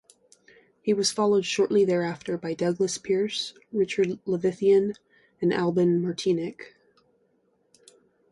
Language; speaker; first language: English; native; English